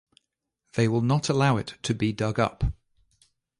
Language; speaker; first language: English; native; English